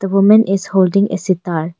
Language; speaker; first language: English; non-native, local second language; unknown